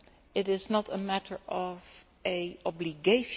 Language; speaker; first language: English; non-native, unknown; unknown